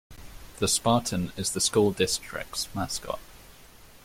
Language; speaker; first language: English; native; English